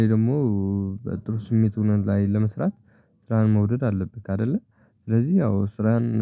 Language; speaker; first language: Amharic; non-native, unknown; Tigrinya